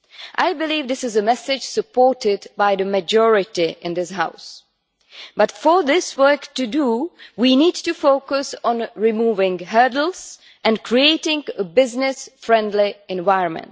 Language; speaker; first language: English; non-native, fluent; Czech